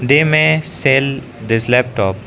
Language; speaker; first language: English; non-native, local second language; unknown